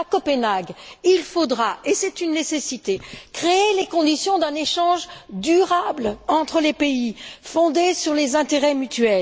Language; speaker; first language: French; native; French